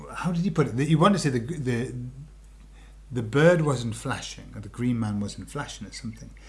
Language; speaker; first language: English; native; English